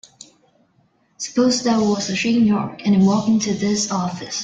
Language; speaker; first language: English; non-native, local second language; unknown